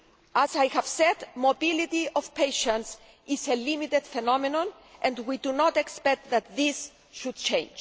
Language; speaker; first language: English; non-native, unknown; Greek